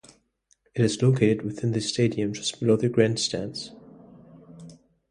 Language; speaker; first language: English; non-native, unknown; German